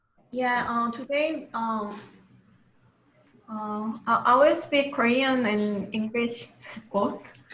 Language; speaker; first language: English; non-native, fluent; Korean